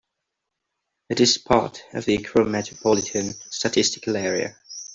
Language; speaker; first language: English; non-native, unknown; Catalan